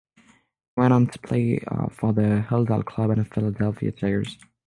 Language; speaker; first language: English; non-native, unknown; French